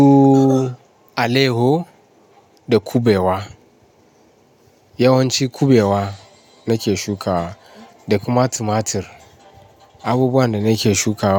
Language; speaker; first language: Hausa; non-native, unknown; Yoruba